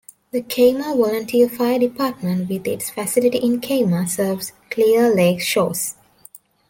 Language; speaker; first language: English; non-native, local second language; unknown